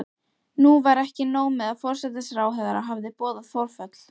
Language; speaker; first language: Icelandic; native; Icelandic